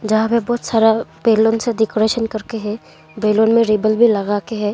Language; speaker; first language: Hindi; non-native, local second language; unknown